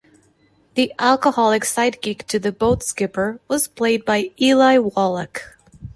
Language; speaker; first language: English; non-native, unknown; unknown